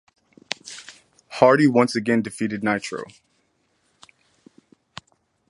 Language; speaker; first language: English; native; English